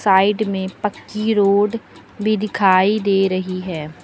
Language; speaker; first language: Hindi; native; Hindi